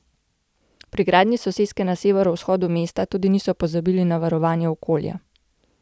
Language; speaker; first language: Slovenian; native; Slovenian